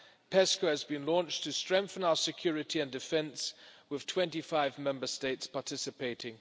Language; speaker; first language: English; non-native, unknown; German